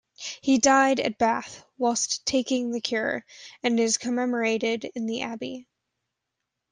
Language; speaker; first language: English; native; English